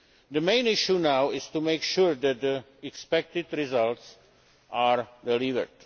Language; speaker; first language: English; non-native, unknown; Czech